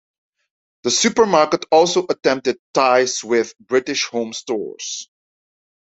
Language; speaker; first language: English; non-native, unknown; Dutch